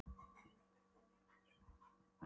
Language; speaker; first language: Icelandic; non-native, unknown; Polish